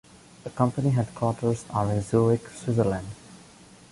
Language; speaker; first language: English; non-native, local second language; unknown